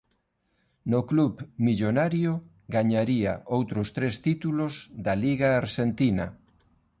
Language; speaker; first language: Galician; non-native, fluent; Spanish